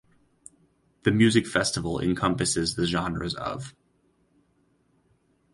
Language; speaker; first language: English; native; English